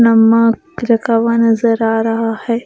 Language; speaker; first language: Hindi; non-native, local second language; Punjabi